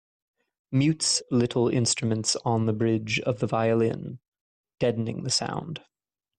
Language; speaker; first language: English; native; English